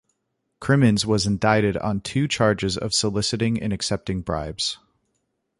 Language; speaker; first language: English; native; English